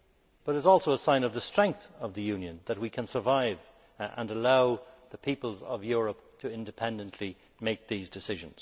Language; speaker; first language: English; native; English